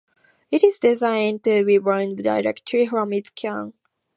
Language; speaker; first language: English; native; English